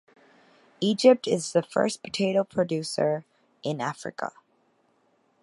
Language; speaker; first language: English; native; English